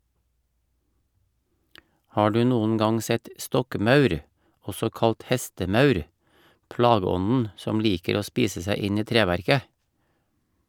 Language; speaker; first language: Norwegian; native; Norwegian